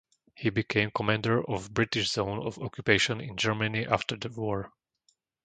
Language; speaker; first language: English; non-native, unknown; Slovak